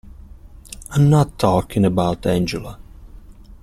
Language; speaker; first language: English; non-native, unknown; Italian